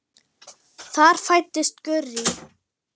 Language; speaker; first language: Icelandic; non-native, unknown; German